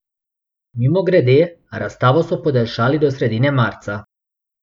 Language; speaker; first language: Slovenian; non-native, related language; Bosnian